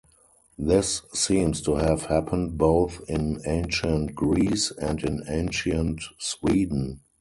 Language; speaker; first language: English; non-native, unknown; German